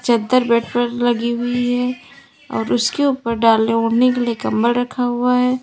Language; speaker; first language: Hindi; native; Hindi